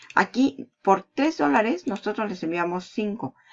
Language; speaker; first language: Spanish; native; Spanish